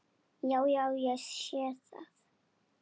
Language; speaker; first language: Icelandic; non-native, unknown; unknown